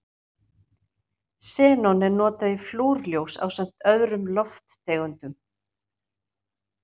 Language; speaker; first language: Icelandic; native; Icelandic